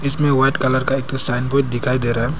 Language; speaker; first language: Hindi; non-native, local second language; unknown